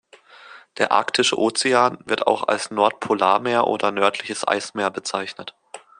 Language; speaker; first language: German; native; German